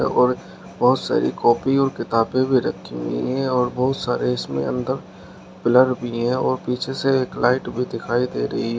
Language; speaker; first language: Hindi; native; Hindi